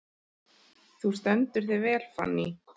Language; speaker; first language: Icelandic; native; Icelandic